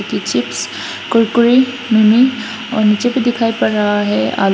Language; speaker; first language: Hindi; non-native, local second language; Bangla